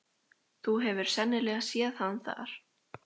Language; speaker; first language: Icelandic; native; Icelandic